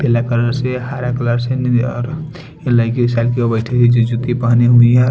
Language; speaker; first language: Hindi; non-native, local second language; Bhojpuri